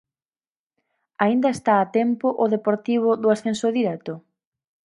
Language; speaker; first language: Galician; native; Galician